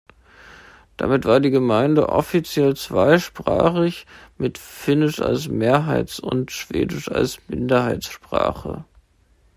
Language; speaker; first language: German; native; German